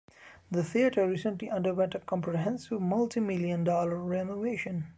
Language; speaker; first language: English; non-native, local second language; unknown